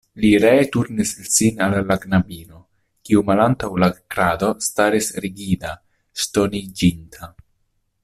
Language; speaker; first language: Esperanto; non-native, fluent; Italian